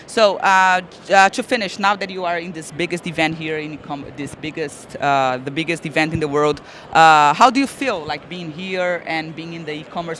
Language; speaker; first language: English; non-native, fluent; Portuguese